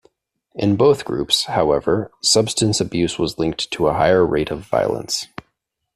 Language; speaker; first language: English; native; English